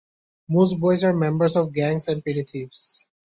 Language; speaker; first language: English; non-native, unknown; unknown